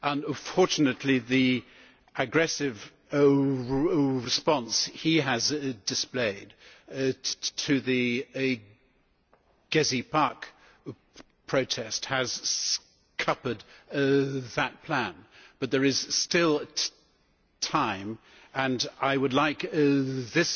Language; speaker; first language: English; native; English